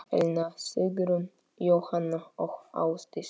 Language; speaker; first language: Icelandic; non-native, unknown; Polish